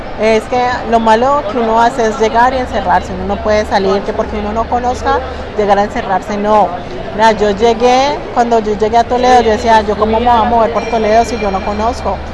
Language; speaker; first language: Spanish; native; Spanish